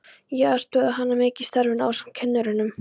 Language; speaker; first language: Icelandic; non-native, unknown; Polish